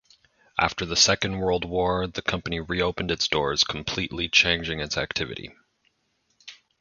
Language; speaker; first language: English; native; English